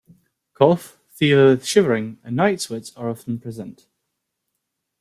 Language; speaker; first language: English; native; English